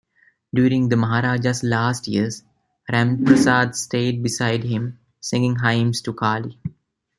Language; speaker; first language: English; non-native, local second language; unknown